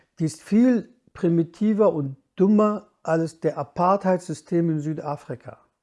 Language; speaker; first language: German; non-native, fluent; Kurdish